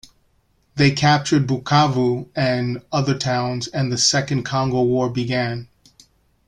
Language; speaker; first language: English; native; English